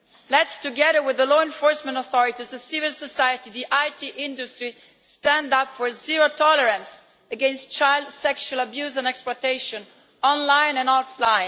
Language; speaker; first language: English; non-native, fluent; Italian